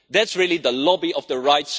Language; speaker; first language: English; non-native, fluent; Dutch